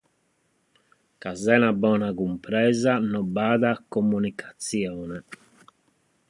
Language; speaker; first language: Sardinian; native; Sardinian